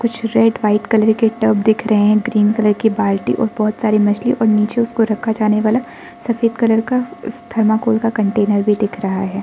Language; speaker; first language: Hindi; non-native, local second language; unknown